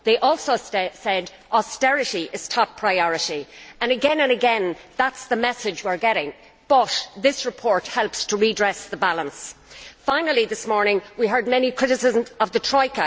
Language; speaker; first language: English; native; English